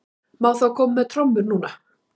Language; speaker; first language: Icelandic; native; Icelandic